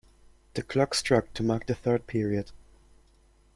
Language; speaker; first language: English; non-native, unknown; German